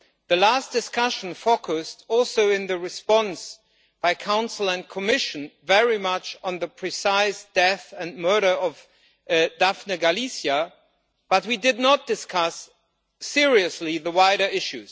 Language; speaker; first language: English; non-native, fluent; German